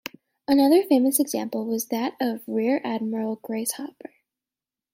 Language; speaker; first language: English; native; English